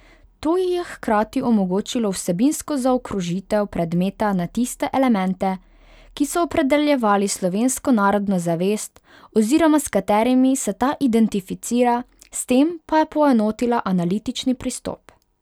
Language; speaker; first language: Slovenian; non-native, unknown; Hungarian